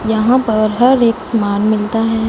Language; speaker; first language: Hindi; non-native, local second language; Punjabi